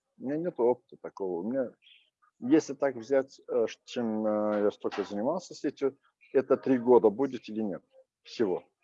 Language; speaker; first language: Russian; non-native, local second language; Azerbaijani